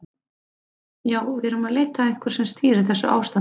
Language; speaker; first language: Icelandic; native; Icelandic